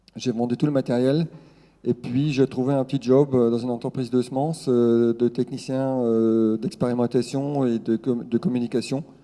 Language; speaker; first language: French; non-native, local second language; Swiss German